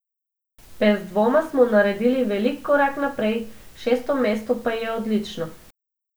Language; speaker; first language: Slovenian; non-native, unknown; Macedonian